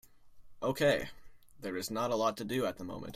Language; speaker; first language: English; native; English